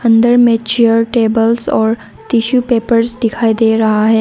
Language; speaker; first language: Hindi; non-native, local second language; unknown